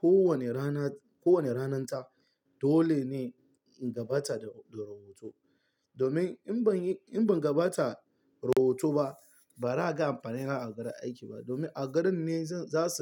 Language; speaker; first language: Hausa; non-native, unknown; Yoruba